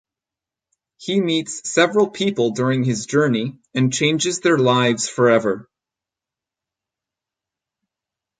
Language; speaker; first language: English; native; English